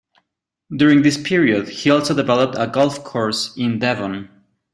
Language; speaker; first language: English; non-native, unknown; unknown